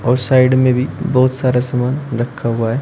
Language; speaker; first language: Hindi; native; Hindi